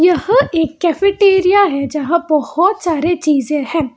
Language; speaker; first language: Hindi; non-native, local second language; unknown